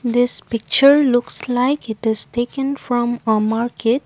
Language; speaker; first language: English; non-native, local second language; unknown